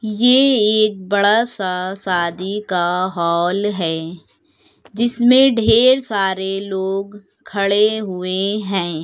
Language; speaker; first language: Hindi; native; Hindi